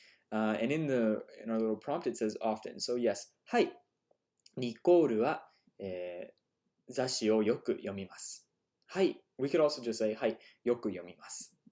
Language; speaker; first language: English; native; English